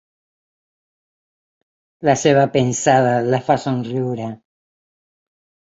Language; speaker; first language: Catalan; non-native, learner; Spanish